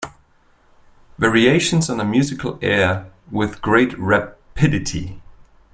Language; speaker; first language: English; non-native, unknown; German